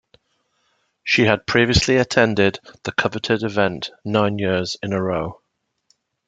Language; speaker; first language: English; native; English